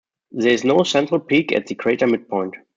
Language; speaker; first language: English; non-native, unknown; German